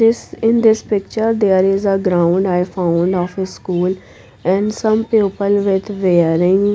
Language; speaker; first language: English; non-native, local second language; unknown